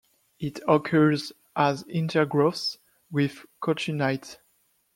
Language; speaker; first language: English; non-native, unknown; French